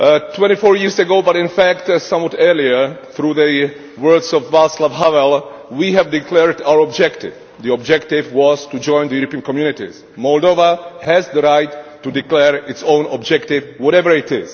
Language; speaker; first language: English; non-native, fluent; Czech